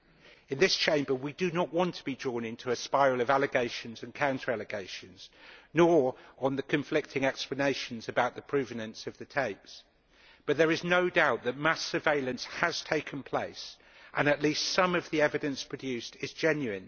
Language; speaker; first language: English; native; English